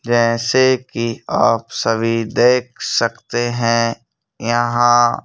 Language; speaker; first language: Hindi; native; Hindi